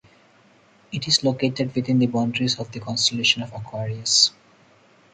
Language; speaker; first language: English; non-native, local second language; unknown